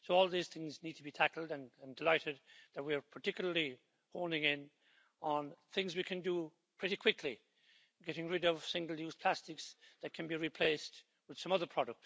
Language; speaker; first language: English; native; English